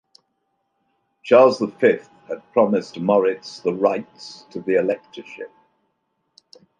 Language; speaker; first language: English; native; English